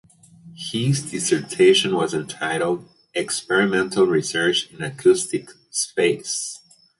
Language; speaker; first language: English; native; English